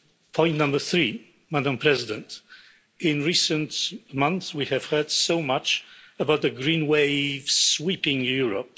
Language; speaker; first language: English; non-native, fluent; Polish